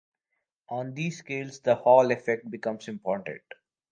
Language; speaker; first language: English; non-native, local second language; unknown